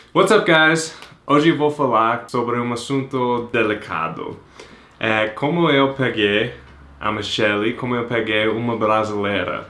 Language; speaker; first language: Portuguese; non-native, fluent; English